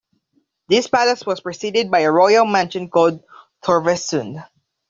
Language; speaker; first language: English; non-native, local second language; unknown